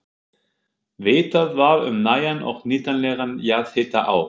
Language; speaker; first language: Icelandic; non-native, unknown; German